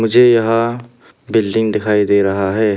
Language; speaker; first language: Hindi; non-native, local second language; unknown